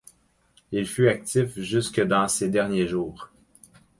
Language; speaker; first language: French; native; French